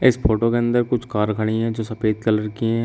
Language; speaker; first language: Hindi; native; Hindi